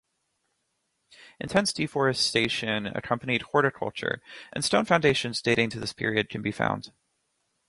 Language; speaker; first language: English; native; English